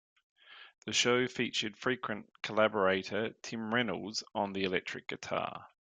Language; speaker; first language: English; native; English